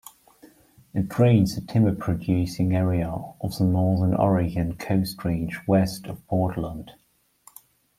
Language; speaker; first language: English; non-native, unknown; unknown